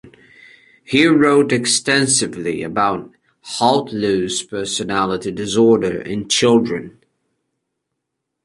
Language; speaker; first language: English; native; English